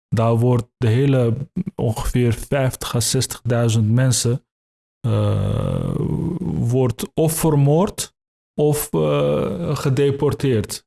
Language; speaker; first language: Dutch; early bilingual, other home language; Turkish